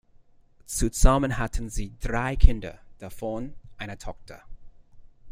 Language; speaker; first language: German; non-native, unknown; English